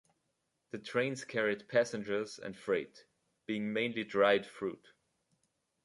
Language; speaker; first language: English; native; English